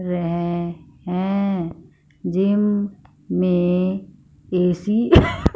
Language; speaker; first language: Hindi; non-native, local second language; Punjabi